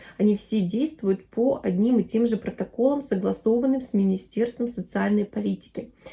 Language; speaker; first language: Russian; native; Russian